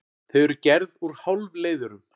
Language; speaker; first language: Icelandic; native; Icelandic